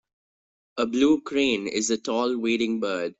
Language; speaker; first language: English; non-native, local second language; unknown